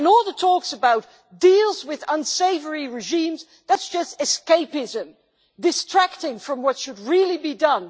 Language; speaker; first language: English; non-native, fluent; Dutch